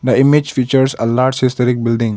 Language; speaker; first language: English; non-native, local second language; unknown